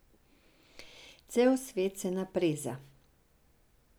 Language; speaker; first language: Slovenian; non-native, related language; Serbian